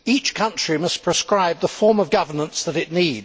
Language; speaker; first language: English; native; English